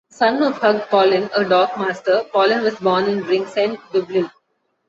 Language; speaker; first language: English; non-native, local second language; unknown